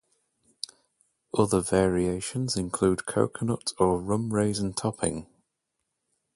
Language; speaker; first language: English; native; English